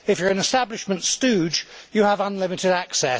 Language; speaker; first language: English; native; English